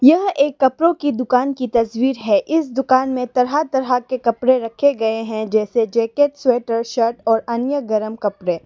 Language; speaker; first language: Hindi; non-native, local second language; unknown